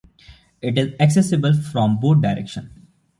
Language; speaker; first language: English; non-native, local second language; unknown